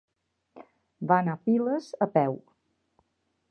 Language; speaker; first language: Catalan; native; Catalan